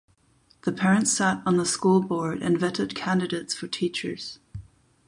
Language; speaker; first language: English; non-native, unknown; German